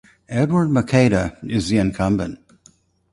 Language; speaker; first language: English; native; English